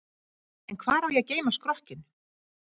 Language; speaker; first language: Icelandic; native; Icelandic